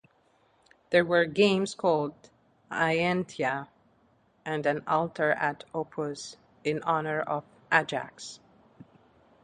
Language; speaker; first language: English; non-native, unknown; Arabic